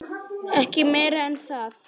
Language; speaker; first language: Icelandic; non-native, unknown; Polish